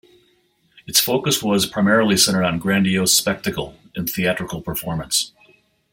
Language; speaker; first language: English; native; English